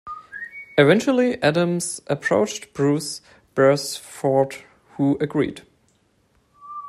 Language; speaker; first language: English; non-native, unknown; German